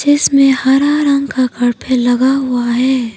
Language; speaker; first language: Hindi; non-native, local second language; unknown